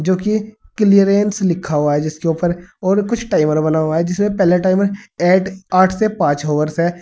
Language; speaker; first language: Hindi; native; Hindi